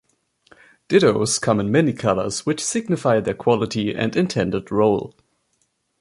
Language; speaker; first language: English; non-native, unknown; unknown